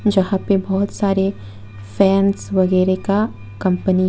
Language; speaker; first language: Hindi; non-native, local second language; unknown